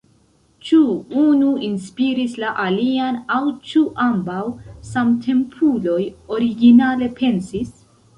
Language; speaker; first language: Esperanto; non-native, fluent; Central Kurdish